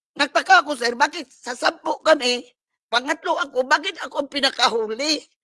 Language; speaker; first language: Filipino; non-native, local second language; Cebuano